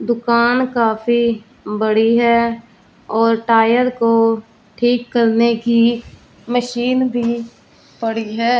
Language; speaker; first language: Hindi; non-native, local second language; Punjabi